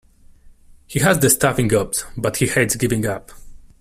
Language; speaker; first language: English; non-native, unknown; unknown